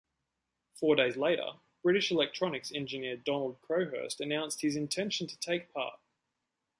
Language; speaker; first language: English; native; English